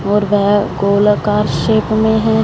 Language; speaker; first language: Hindi; non-native, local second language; Punjabi